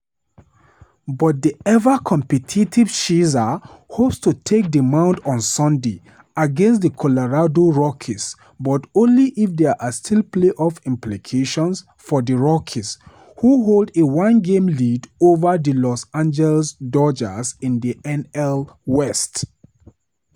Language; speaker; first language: English; non-native, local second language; Hausa